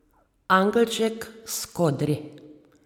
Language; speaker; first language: Slovenian; native; Slovenian